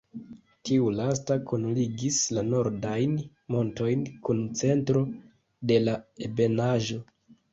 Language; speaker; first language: Esperanto; non-native, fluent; Kinyarwanda